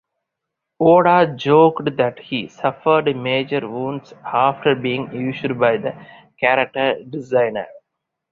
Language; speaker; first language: English; non-native, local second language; Tamil